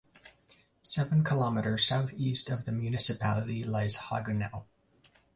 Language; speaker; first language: English; native; English